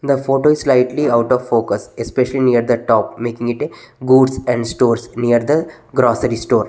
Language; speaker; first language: English; non-native, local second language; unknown